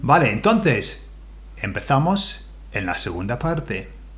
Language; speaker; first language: Spanish; non-native, fluent; English